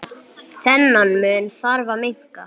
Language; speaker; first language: Icelandic; non-native, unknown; English